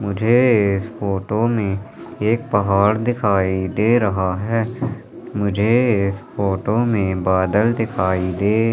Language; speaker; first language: Hindi; native; Hindi